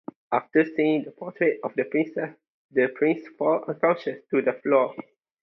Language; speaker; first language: English; non-native, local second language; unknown